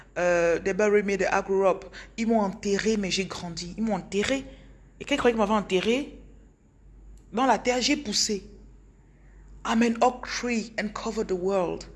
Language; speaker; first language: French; non-native, local second language; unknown